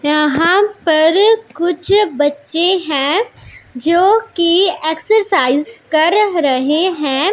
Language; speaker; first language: Hindi; non-native, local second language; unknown